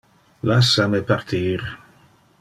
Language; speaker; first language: Interlingua; non-native, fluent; Dutch